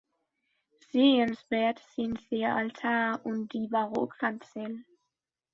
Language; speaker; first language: German; non-native, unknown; Spanish